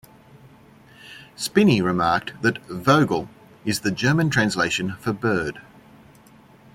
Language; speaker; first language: English; native; English